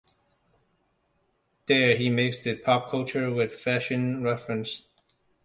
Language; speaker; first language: English; non-native, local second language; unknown